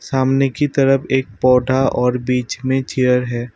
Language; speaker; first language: Hindi; non-native, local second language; Assamese